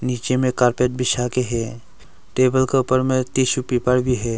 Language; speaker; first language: Hindi; non-native, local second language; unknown